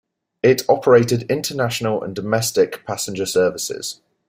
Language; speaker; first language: English; native; English